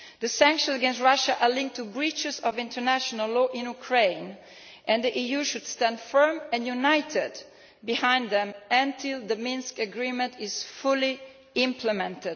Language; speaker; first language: English; non-native, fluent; Italian